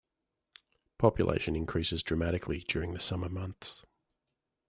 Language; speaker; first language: English; native; English